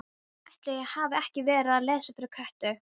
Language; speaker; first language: Icelandic; non-native, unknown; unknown